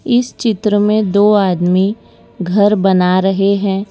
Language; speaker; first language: Hindi; non-native, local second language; Gujarati